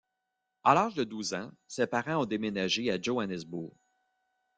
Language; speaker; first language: French; native; French